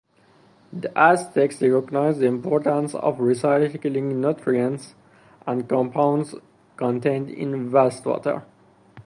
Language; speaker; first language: English; non-native, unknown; Persian